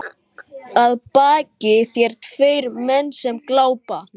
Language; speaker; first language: Icelandic; non-native, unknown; Lithuanian